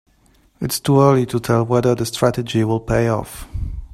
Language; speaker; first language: English; non-native, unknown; Chinese